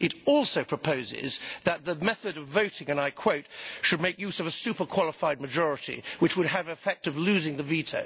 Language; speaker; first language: English; native; English